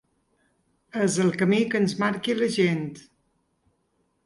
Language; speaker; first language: Catalan; native; Catalan